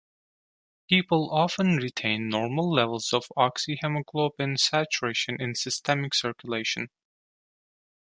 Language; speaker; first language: English; non-native, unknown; Turkish